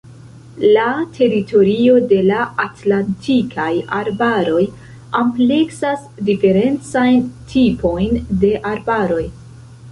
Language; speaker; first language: Esperanto; non-native, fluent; Central Kurdish